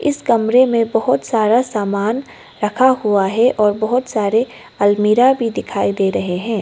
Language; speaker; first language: Hindi; non-native, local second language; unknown